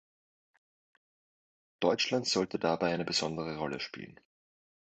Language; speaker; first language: German; native; German